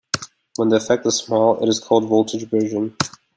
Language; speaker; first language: English; native; English